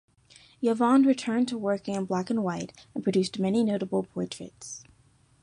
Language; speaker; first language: English; native; English